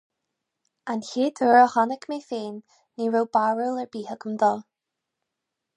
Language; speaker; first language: Irish; non-native, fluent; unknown